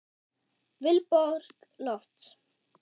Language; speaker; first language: Icelandic; non-native, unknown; German